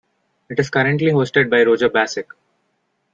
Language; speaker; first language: English; non-native, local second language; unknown